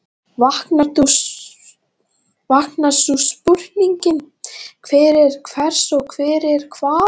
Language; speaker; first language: Icelandic; non-native, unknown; Latvian